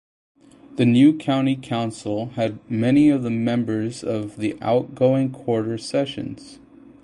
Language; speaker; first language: English; native; English